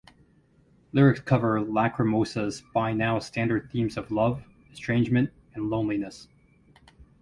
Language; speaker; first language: English; native; English